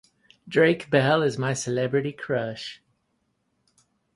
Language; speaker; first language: English; native; English